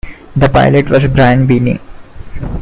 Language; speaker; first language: English; non-native, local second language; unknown